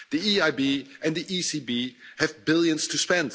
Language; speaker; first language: English; non-native, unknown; Dutch